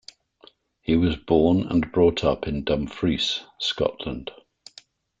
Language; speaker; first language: English; native; English